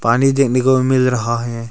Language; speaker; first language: Hindi; early bilingual, other home language; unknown